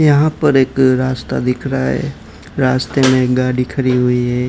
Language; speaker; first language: Hindi; non-native, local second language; Gujarati